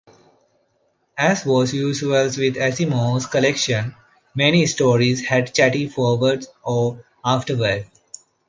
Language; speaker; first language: English; non-native, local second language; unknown